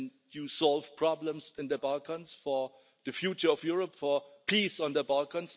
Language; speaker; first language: English; non-native, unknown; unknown